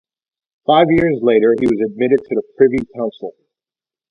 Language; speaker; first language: English; native; English